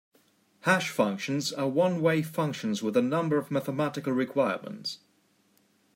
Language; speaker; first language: English; native; English